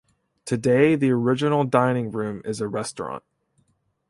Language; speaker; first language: English; native; English